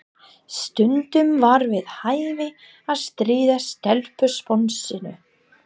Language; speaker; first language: Icelandic; non-native, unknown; English